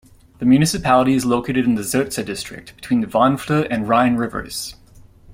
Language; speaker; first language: English; native; English